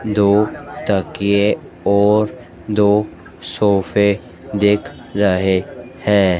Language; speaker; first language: Hindi; native; Hindi